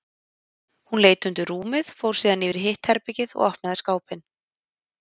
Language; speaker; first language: Icelandic; native; Icelandic